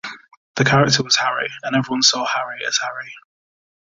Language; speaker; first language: English; native; English